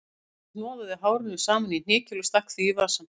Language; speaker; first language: Icelandic; native; Icelandic